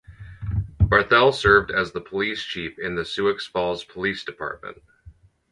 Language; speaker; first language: English; native; English